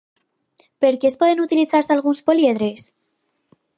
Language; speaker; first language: Catalan; non-native, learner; Spanish